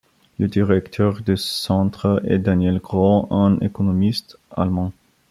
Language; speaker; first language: French; non-native, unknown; Bulgarian